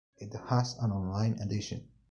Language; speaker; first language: English; non-native, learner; Spanish